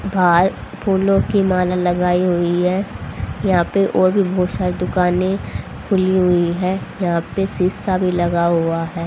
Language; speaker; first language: Hindi; native; Hindi